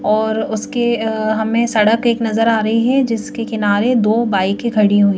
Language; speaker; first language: Hindi; native; Hindi